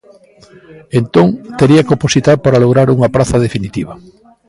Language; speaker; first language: Galician; native; Galician